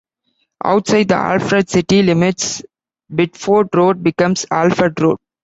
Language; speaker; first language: English; non-native, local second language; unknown